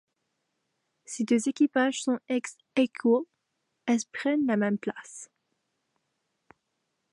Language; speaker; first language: French; native; French